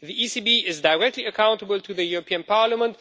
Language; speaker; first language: English; non-native, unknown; Romanian